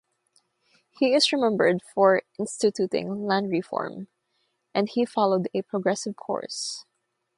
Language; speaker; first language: English; non-native, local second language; Filipino